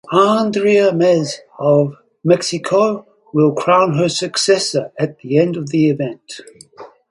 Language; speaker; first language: English; native; English